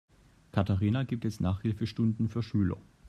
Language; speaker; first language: German; native; German